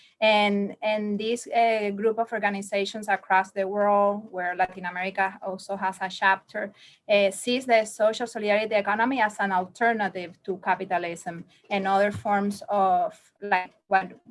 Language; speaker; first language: English; non-native, learner; Spanish